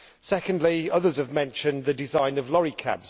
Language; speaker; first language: English; native; English